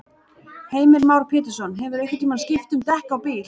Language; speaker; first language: Icelandic; native; Icelandic